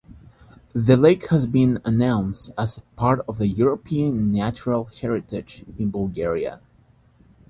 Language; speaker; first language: English; native; English